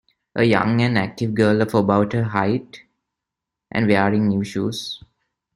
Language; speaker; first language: English; non-native, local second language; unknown